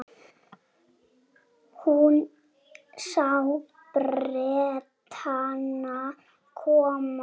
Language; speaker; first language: Icelandic; native; Icelandic